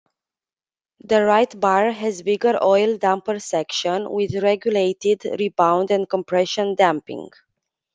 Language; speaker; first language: English; non-native, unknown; Romanian